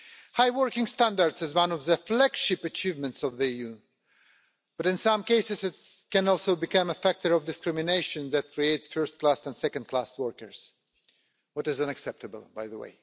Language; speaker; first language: English; non-native, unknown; Russian